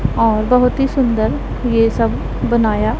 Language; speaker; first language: Hindi; non-native, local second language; Punjabi